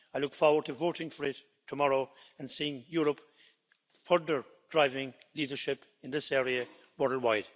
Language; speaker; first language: English; native; English